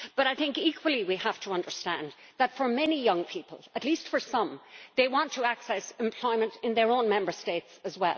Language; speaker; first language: English; native; English